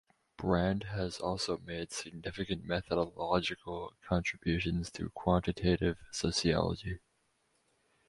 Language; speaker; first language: English; native; English